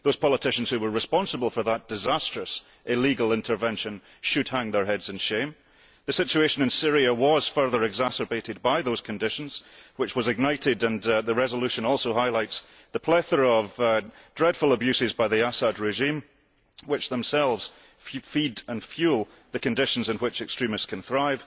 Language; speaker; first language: English; early bilingual, heritage; English